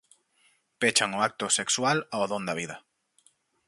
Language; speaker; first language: Galician; native; Galician